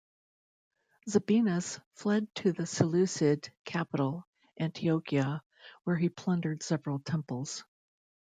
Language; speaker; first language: English; native; English